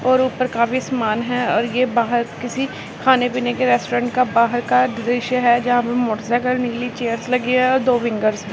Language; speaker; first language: Hindi; non-native, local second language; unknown